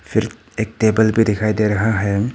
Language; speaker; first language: Hindi; non-native, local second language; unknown